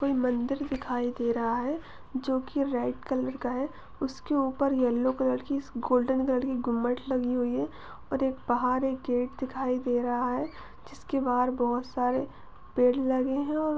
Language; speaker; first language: Hindi; non-native, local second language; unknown